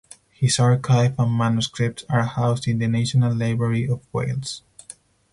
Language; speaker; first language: English; non-native, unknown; Spanish